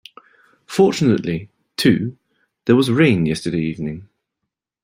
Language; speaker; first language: English; native; English